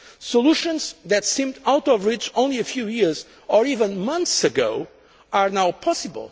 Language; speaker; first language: English; non-native, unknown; Portuguese